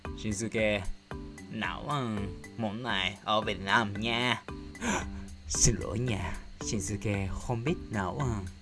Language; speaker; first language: Vietnamese; non-native, learner; Japanese